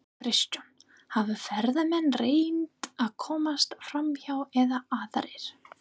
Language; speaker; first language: Icelandic; non-native, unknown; English